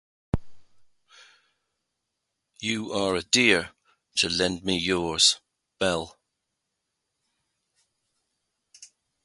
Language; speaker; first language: English; native; English